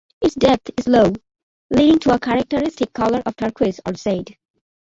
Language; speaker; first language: English; non-native, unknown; Bangla